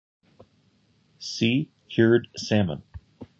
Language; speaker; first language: English; native; English